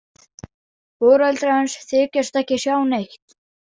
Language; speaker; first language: Icelandic; non-native, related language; Danish